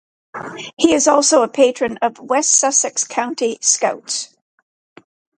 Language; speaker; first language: English; native; English